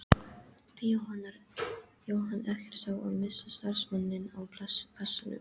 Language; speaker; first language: Icelandic; non-native, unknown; English